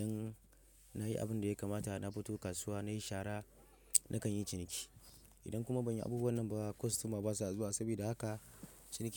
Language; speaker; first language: Hausa; non-native, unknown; Yoruba